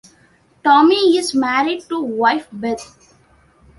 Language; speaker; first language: English; non-native, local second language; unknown